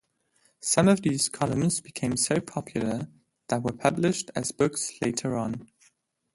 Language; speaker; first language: English; non-native, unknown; German